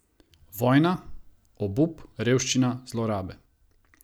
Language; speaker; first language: Slovenian; non-native, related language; Croatian